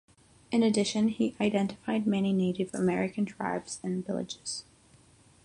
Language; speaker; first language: English; non-native, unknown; Catalan